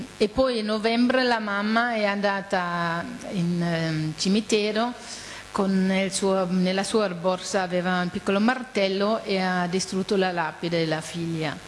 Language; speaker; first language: Italian; non-native, fluent; German